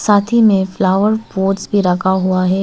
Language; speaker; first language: Hindi; non-native, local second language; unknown